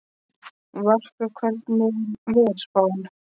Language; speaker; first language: Icelandic; non-native, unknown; Polish